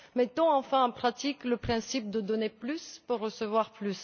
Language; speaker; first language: French; non-native, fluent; Bulgarian